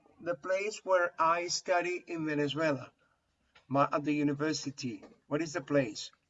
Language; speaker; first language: English; non-native, fluent; Spanish